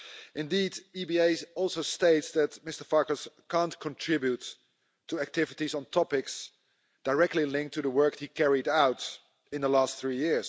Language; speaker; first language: English; non-native, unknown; Dutch